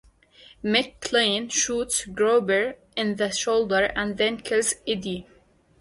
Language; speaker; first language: English; native; English